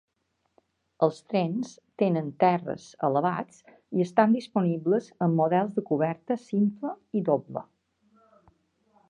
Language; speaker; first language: Catalan; native; Catalan